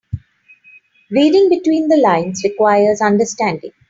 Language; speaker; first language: English; non-native, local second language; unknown